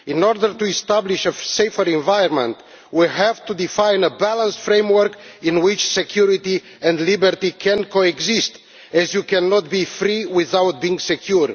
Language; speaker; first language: English; non-native, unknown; Romanian